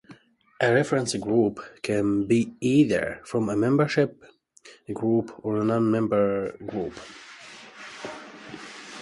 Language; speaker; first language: English; native; English